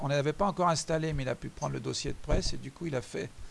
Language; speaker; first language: French; native; French